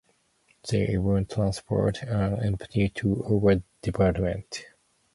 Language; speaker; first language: English; non-native, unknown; Japanese